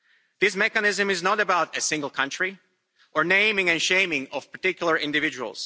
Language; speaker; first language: English; non-native, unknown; Slovak